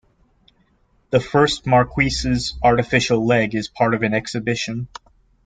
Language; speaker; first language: English; native; English